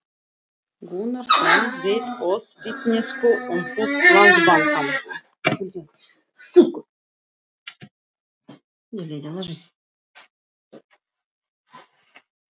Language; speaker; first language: Icelandic; non-native, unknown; Russian